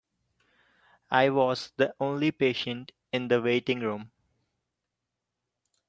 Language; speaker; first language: English; non-native, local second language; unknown